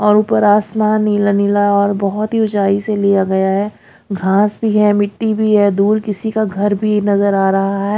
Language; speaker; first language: Hindi; native; Hindi